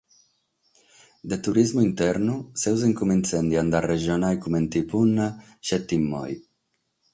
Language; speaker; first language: Sardinian; non-native, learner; Catalan